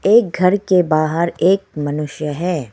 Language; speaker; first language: Hindi; non-native, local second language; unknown